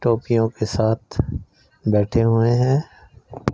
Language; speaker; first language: Hindi; non-native, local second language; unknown